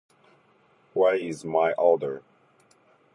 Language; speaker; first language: English; non-native, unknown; Japanese